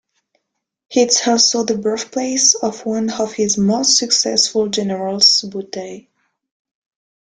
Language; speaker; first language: English; non-native, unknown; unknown